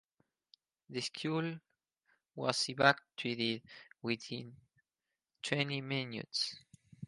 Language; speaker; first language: English; non-native, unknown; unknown